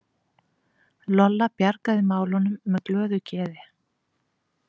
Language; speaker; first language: Icelandic; native; Icelandic